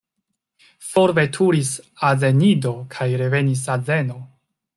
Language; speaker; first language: Esperanto; non-native, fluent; Chinese